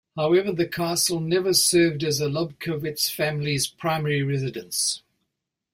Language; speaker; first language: English; native; English